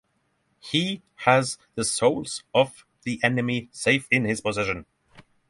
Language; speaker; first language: English; non-native, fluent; Norwegian